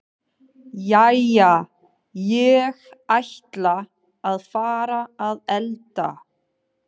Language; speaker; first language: Icelandic; non-native, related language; Danish